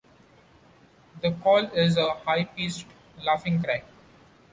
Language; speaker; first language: English; non-native, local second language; Marathi